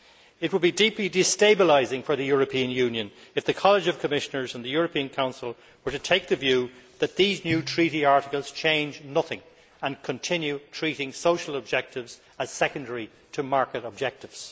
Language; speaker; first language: English; native; English